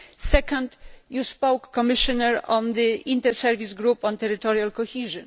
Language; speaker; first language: English; non-native, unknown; Polish